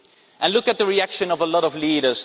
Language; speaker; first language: English; non-native, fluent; Dutch